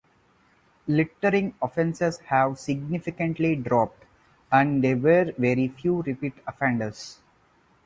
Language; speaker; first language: English; non-native, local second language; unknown